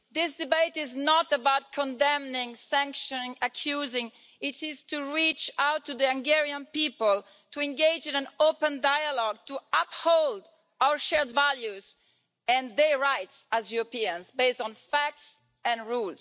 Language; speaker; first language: English; non-native, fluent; Italian